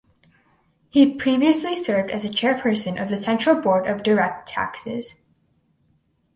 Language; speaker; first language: English; native; English